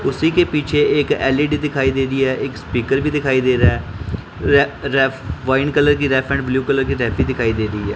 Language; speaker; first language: Hindi; non-native, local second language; Punjabi